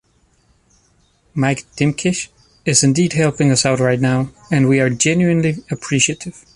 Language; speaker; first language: English; non-native, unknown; Spanish